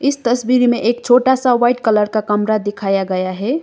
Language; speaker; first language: Hindi; non-native, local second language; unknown